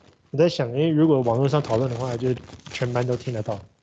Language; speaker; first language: Chinese; native; Chinese